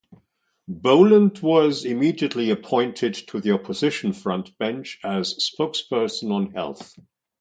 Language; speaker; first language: English; non-native, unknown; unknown